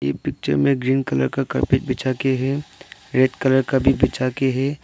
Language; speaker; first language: Hindi; non-native, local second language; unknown